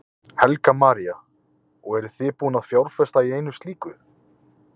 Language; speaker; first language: Icelandic; native; Icelandic